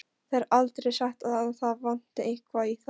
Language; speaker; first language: Icelandic; non-native, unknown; Polish